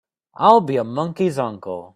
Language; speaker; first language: English; native; English